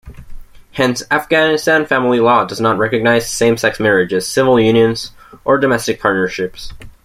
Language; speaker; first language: English; native; English